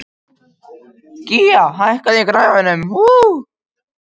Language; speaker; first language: Icelandic; non-native, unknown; Macedonian